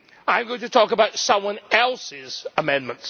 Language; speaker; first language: English; native; English